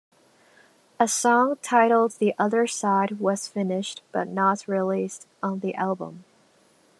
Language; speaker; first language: English; non-native, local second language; Cantonese